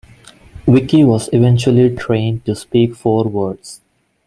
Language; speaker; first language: English; non-native, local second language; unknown